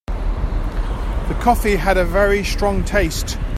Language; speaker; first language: English; native; English